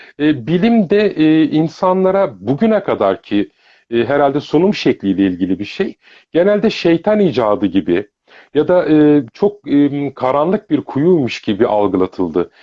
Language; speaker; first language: Turkish; early bilingual, heritage; Turkish